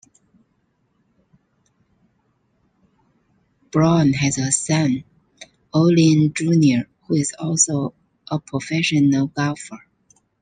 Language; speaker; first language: English; non-native, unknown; Chinese